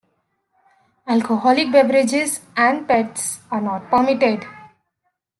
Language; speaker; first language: English; native; English